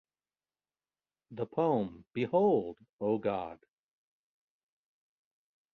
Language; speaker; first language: English; native; English